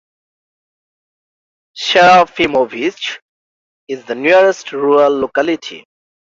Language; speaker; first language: English; non-native, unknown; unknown